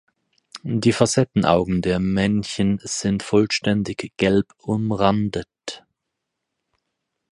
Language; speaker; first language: German; native; German